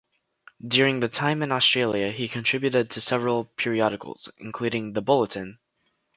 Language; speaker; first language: English; native; English